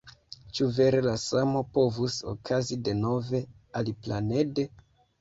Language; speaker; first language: Esperanto; non-native, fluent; Kinyarwanda